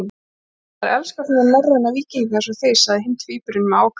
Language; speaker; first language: Icelandic; native; Icelandic